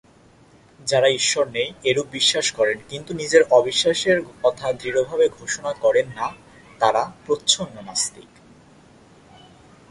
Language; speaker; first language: Bangla; native; Bangla